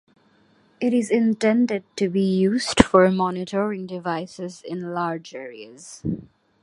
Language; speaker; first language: English; non-native, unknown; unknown